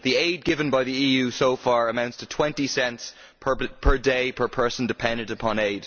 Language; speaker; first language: English; native; English